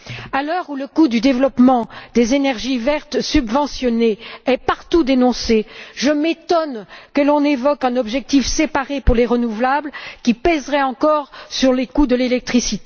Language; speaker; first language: French; native; French